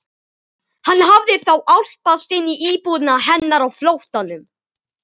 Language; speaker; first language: Icelandic; native; Icelandic